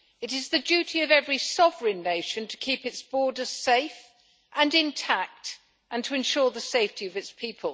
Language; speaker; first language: English; native; English